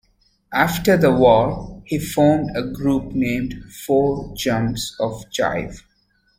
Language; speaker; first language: English; native; English